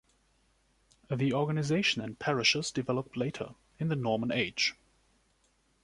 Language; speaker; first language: English; non-native, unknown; German